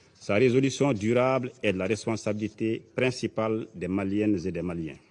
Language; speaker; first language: French; non-native, local second language; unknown